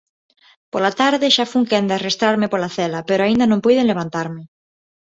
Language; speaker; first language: Galician; non-native, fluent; Spanish